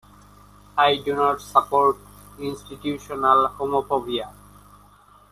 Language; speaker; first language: English; non-native, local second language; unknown